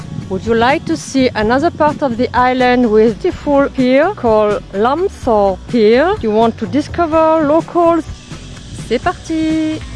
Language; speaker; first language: English; non-native, learner; French